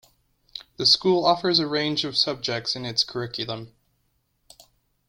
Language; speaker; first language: English; native; English